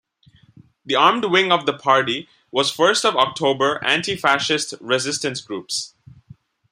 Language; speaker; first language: English; non-native, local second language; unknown